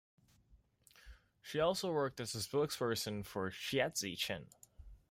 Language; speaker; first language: English; non-native, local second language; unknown